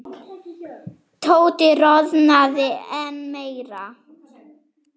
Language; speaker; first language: Icelandic; non-native, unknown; German